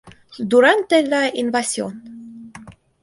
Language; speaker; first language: Spanish; non-native, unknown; Russian